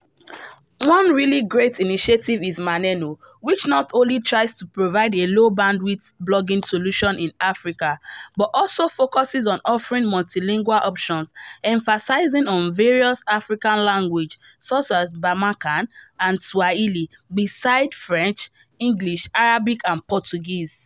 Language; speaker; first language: English; non-native, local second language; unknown